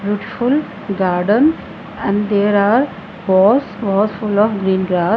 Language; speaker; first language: English; non-native, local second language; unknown